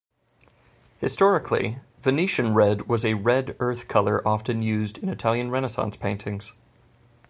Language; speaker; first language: English; native; English